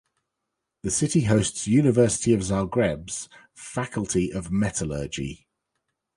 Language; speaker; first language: English; native; English